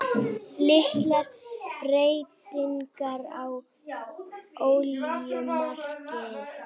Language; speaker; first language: Icelandic; native; Icelandic